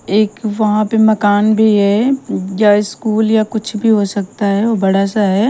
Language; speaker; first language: Hindi; non-native, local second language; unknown